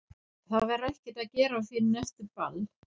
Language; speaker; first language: Icelandic; non-native, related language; Danish